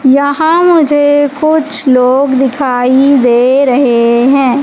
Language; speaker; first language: Hindi; native; Hindi